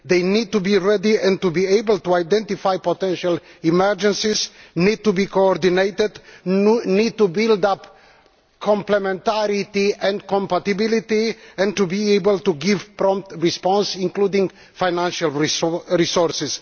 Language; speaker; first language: English; non-native, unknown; Romanian